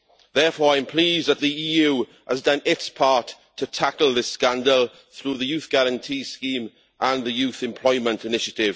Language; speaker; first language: English; native; English